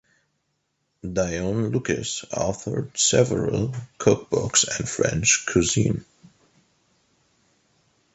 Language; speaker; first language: English; non-native, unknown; German